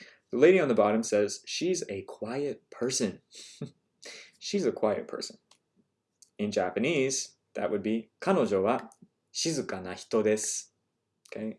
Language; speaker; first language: English; native; English